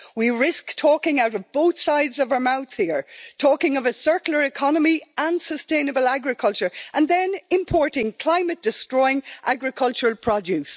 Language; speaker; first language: English; native; English